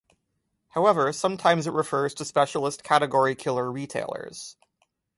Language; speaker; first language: English; native; English